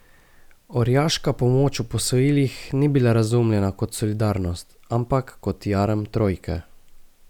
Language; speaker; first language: Slovenian; native; Slovenian